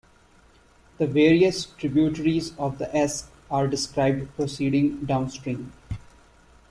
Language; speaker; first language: English; non-native, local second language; Hindi